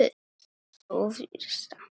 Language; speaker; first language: Icelandic; non-native, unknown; Polish